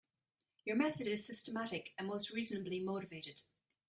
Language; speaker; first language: English; native; English